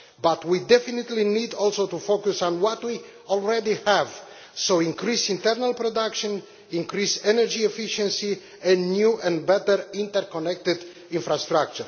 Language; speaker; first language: English; non-native, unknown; Romanian